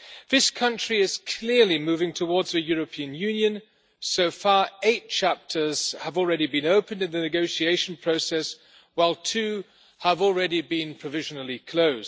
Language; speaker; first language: English; non-native, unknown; German